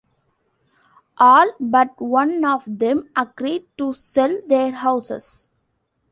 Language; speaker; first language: English; non-native, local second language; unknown